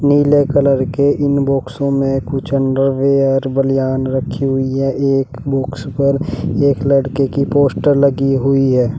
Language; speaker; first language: Hindi; native; Hindi